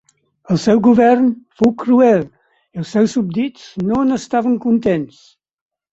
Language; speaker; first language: Catalan; non-native, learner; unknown